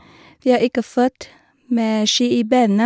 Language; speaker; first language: Norwegian; non-native, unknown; Vietnamese